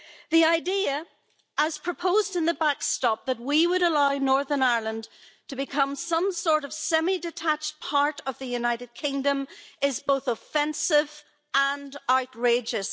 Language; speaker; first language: English; native; English